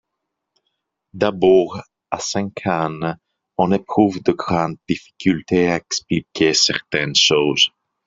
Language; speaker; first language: French; non-native, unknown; English